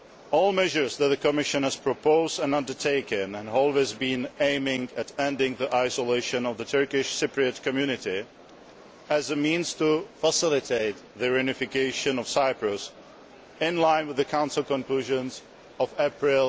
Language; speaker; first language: English; non-native, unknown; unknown